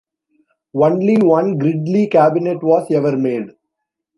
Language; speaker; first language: English; non-native, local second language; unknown